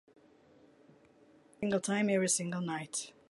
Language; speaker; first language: English; non-native, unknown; Turkish